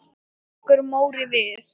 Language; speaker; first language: Icelandic; non-native, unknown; Thai